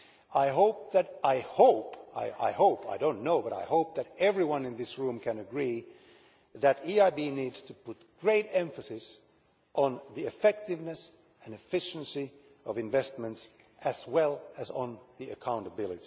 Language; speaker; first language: English; non-native, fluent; Finnish